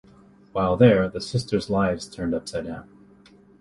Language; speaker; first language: English; native; English